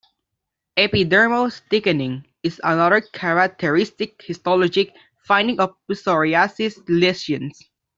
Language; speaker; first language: English; non-native, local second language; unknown